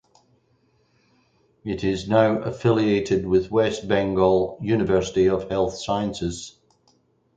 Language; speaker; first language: English; native; English